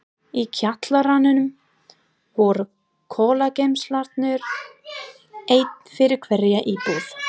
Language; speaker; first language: Icelandic; non-native, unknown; English